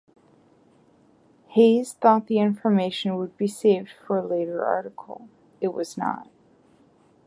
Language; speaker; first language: English; native; English